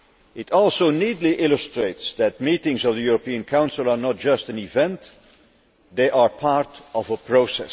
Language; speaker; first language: English; non-native, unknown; Dutch